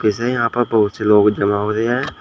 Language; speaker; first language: Hindi; native; Hindi